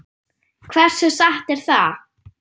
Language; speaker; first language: Icelandic; non-native, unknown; German